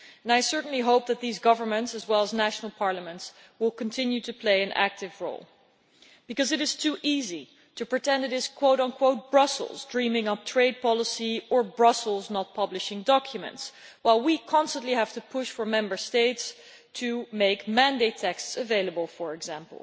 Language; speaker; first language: English; non-native, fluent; Dutch